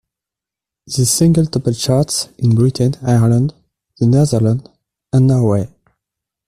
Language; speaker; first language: English; non-native, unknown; French